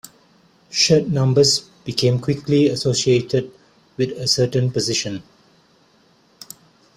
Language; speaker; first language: English; non-native, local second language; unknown